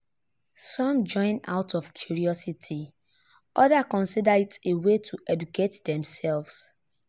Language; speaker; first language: English; non-native, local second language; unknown